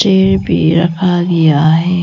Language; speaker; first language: Hindi; non-native, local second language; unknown